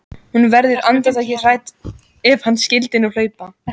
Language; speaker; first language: Icelandic; native; Icelandic